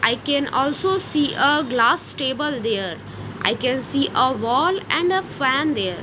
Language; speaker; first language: English; non-native, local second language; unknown